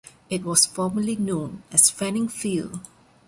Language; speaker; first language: English; non-native, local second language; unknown